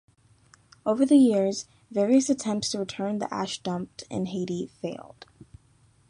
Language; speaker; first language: English; native; English